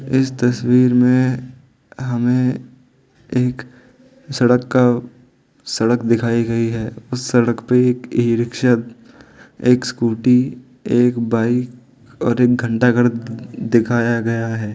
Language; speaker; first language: Hindi; non-native, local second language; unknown